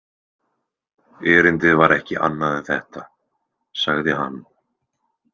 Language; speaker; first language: Icelandic; native; Icelandic